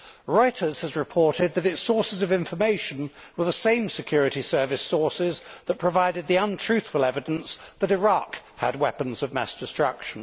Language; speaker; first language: English; native; English